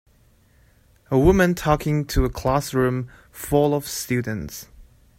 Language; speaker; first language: English; native; English